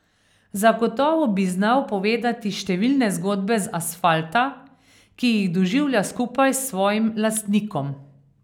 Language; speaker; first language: Slovenian; native; Slovenian